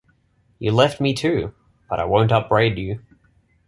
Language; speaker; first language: English; native; English